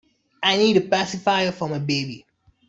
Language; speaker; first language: English; non-native, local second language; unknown